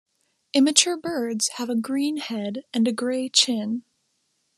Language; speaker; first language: English; native; English